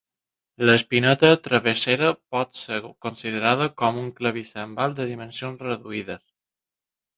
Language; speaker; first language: Catalan; non-native, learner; Spanish